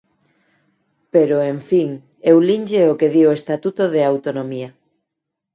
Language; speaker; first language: Galician; non-native, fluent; Spanish